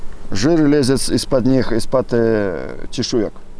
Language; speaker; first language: Russian; native; Russian